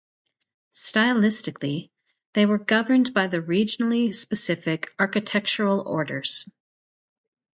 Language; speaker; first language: English; native; English